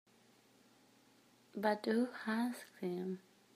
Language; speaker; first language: English; native; English